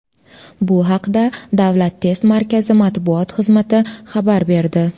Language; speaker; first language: Uzbek; native; Uzbek